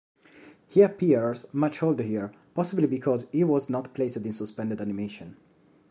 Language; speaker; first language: English; non-native, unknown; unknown